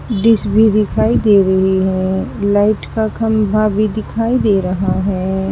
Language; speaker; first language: Hindi; native; Hindi